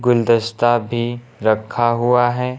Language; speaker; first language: Hindi; native; Hindi